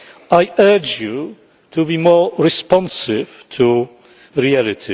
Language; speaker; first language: English; non-native, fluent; Polish